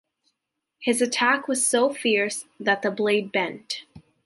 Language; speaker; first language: English; native; English